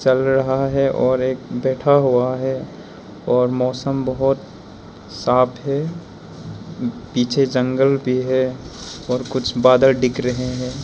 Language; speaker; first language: Hindi; non-native, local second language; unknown